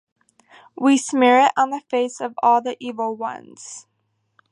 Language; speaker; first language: English; native; English